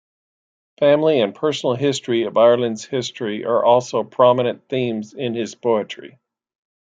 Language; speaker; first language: English; native; English